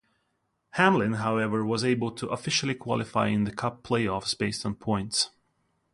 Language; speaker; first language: English; non-native, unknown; Russian